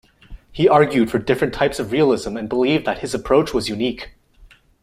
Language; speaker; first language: English; non-native, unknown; French